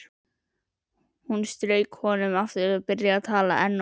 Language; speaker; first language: Icelandic; native; Icelandic